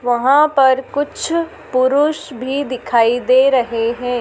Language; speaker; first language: Hindi; native; Hindi